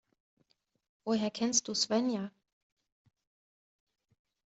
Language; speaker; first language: German; native; German